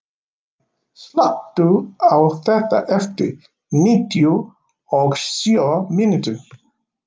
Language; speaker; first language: Icelandic; non-native, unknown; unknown